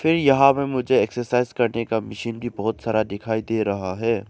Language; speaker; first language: Hindi; non-native, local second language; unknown